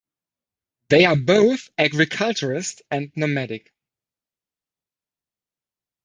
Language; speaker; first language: English; non-native, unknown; German